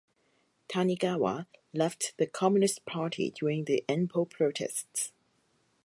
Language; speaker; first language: English; non-native, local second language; Cantonese